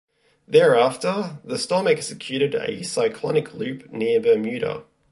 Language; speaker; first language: English; native; English